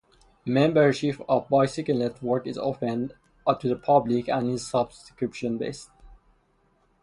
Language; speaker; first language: English; non-native, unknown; Persian